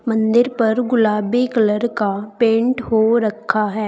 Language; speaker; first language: Hindi; native; Hindi